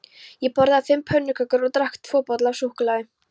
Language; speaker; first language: Icelandic; non-native, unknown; Polish